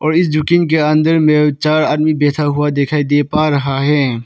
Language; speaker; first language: Hindi; non-native, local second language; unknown